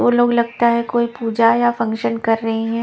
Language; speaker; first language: Hindi; non-native, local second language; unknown